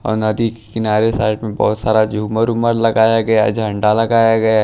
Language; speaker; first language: Hindi; non-native, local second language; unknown